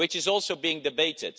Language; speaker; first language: English; non-native, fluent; Dutch